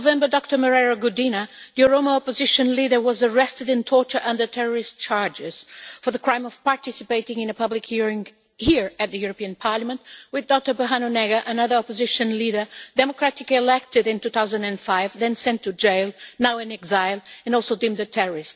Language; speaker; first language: English; non-native, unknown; Portuguese